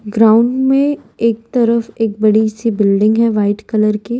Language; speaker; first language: Hindi; non-native, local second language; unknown